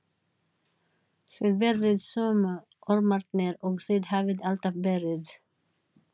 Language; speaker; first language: Icelandic; non-native, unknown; Filipino